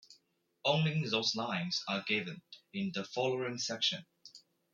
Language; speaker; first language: English; non-native, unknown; Chinese